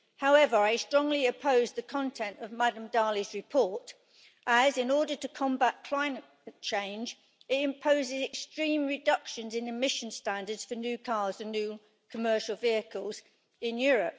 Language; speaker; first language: English; native; English